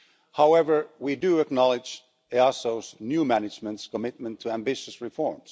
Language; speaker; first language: English; non-native, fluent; Finnish